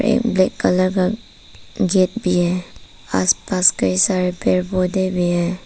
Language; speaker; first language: Hindi; early bilingual, other home language; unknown